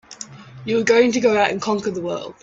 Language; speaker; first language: English; native; English